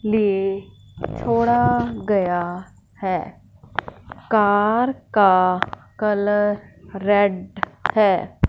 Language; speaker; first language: Hindi; non-native, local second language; Punjabi